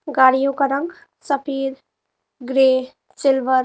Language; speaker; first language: Hindi; native; Hindi